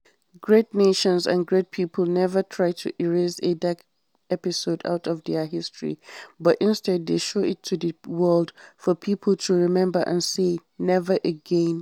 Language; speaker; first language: English; non-native, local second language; Hausa